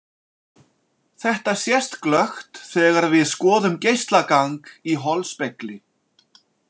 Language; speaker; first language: Icelandic; native; Icelandic